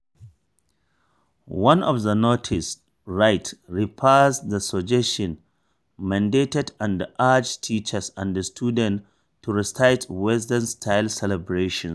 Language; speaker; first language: English; non-native, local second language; Hausa